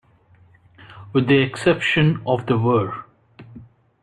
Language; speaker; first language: English; non-native, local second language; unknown